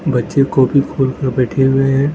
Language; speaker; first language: Hindi; non-native, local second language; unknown